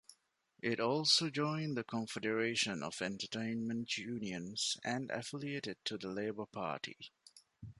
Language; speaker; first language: English; non-native, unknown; Divehi